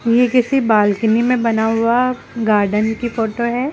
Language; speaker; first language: Hindi; native; Hindi